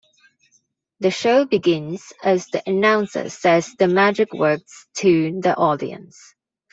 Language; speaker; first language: English; non-native, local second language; Cantonese